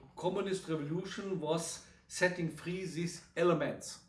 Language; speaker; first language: English; non-native, fluent; German